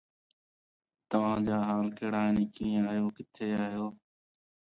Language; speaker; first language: English; non-native, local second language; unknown